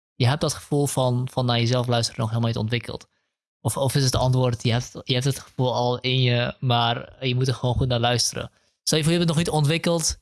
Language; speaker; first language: Dutch; early bilingual, other home language; Kurdish